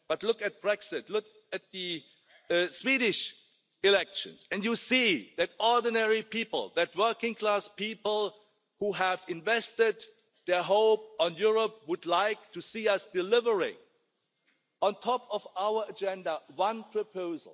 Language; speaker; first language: English; non-native, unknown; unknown